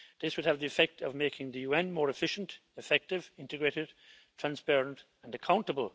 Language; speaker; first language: English; native; English